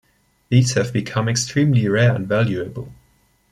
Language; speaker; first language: English; non-native, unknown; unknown